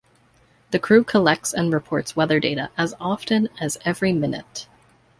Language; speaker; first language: English; native; English